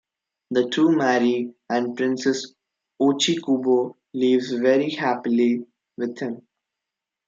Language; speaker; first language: English; non-native, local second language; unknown